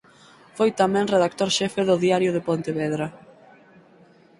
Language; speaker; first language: Galician; native; Galician